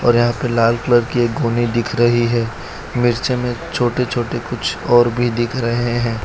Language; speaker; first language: Hindi; non-native, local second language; Gujarati